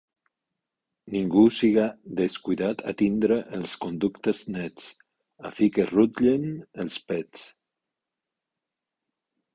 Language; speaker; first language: Catalan; non-native, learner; Spanish